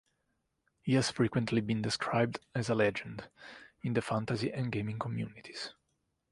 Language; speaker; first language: English; non-native, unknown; Italian